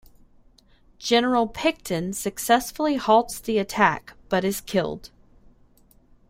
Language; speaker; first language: English; native; English